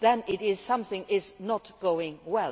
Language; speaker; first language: English; non-native, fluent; Luxembourgish